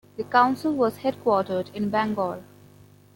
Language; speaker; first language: English; non-native, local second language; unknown